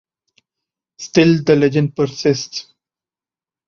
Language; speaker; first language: English; non-native, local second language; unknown